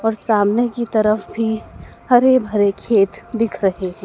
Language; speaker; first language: Hindi; native; Hindi